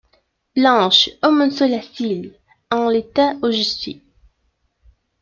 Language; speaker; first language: French; non-native, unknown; Spanish